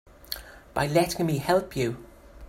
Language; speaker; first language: English; native; English